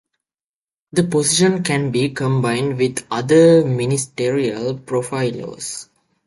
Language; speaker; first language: English; native; English